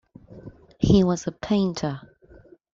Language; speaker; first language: English; non-native, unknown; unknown